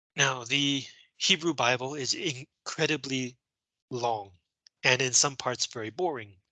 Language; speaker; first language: English; non-native, fluent; Chinese